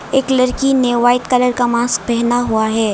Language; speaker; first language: Hindi; non-native, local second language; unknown